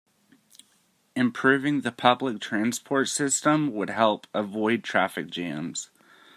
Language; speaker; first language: English; native; English